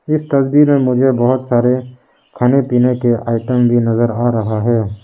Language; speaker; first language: Hindi; early bilingual, other home language; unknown